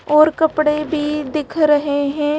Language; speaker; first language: Hindi; native; Hindi